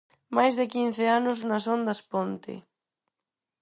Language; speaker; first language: Galician; non-native, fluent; Spanish